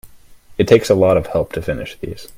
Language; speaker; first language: English; native; English